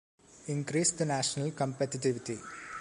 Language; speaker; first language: English; non-native, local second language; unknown